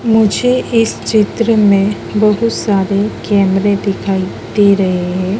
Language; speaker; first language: Hindi; native; Hindi